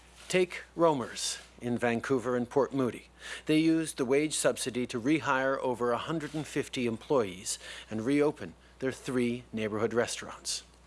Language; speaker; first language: English; native; English